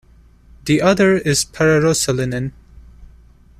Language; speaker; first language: English; non-native, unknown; Turkish